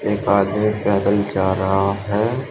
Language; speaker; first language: Hindi; native; Hindi